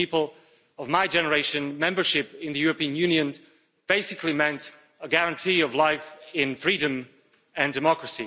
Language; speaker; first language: English; non-native, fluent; Slovak